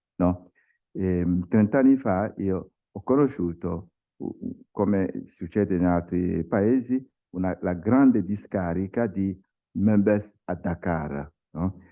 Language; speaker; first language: Italian; non-native, fluent; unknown